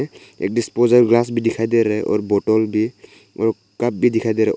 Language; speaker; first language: Hindi; non-native, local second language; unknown